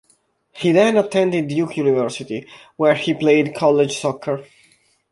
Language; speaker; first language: English; non-native, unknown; Italian